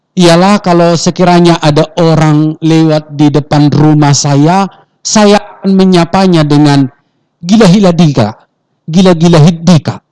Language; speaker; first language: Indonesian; non-native, local second language; Batak Toba